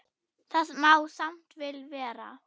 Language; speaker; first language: Icelandic; non-native, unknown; German